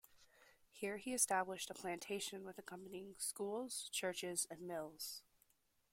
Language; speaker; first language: English; native; English